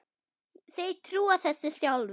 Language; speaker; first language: Icelandic; non-native, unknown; German